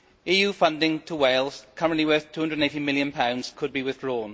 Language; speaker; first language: English; native; English